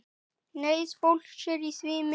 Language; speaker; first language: Icelandic; native; Icelandic